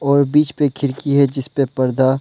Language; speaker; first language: Hindi; non-native, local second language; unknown